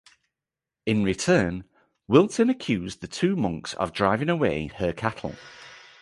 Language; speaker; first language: English; native; English